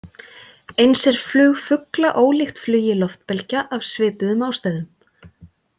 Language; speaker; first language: Icelandic; native; Icelandic